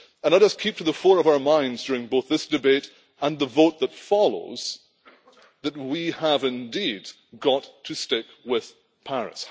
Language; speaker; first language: English; native; English